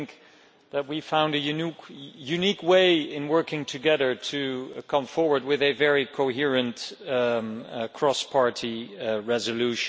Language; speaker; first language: English; non-native, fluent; Dutch